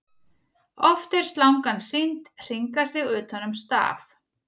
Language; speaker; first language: Icelandic; native; Icelandic